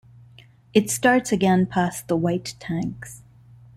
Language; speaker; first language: English; non-native, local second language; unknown